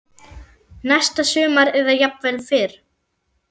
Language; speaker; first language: Icelandic; non-native, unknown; German